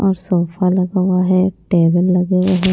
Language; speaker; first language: Hindi; non-native, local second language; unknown